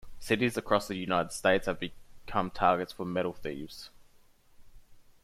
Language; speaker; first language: English; native; English